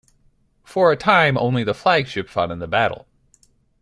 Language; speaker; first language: English; native; English